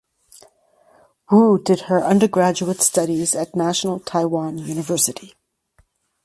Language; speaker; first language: English; native; English